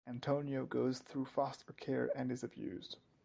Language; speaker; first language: English; non-native, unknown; French